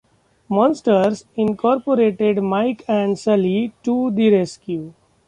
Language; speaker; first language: English; non-native, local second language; Marathi